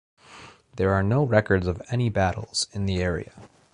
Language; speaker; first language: English; native; English